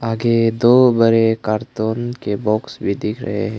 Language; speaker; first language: Hindi; non-native, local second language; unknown